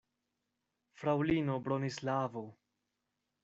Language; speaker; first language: Esperanto; non-native, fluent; Spanish